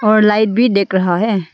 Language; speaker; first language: Hindi; non-native, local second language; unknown